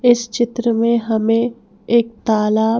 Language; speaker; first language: Hindi; native; Hindi